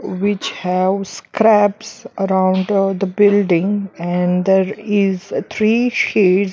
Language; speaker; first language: English; non-native, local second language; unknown